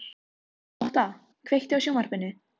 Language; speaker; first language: Icelandic; non-native, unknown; Filipino